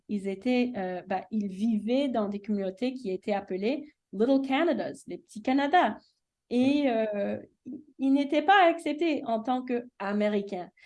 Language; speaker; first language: French; early bilingual, heritage; English